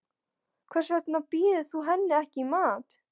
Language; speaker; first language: Icelandic; non-native, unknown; Polish